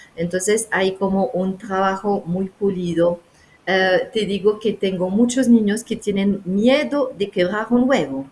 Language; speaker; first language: Spanish; non-native, fluent; French